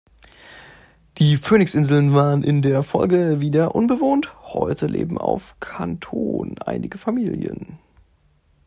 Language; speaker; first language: German; native; German